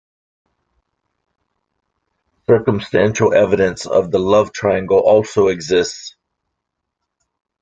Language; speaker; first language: English; native; English